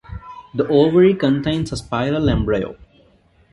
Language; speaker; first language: English; non-native, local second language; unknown